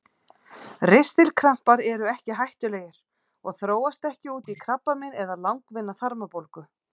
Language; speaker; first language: Icelandic; native; Icelandic